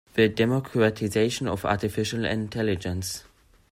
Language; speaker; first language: English; non-native, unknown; German